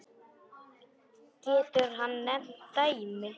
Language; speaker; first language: Icelandic; non-native, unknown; Polish